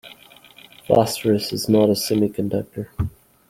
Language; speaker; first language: English; native; English